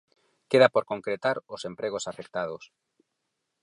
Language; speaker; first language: Galician; non-native, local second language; Spanish